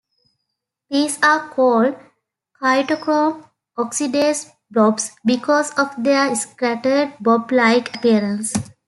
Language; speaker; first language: English; native; English